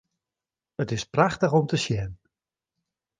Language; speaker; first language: Western Frisian; native; Western Frisian